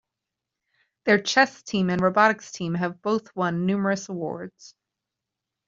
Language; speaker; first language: English; native; English